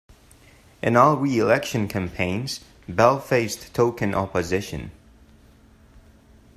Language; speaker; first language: English; non-native, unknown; Spanish